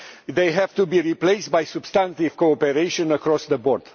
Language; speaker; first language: English; non-native, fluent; Romanian